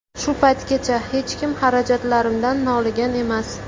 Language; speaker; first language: Uzbek; native; Uzbek